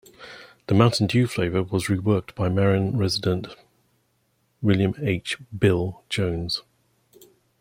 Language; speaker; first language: English; native; English